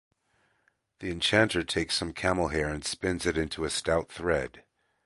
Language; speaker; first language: English; native; English